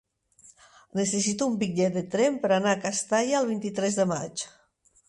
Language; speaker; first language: Catalan; non-native, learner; Spanish